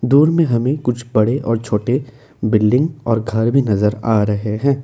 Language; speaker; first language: Hindi; non-native, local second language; Assamese